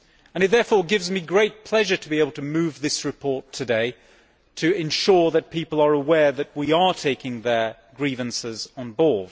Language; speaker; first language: English; native; English